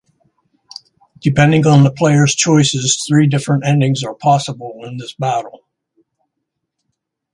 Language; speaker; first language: English; native; English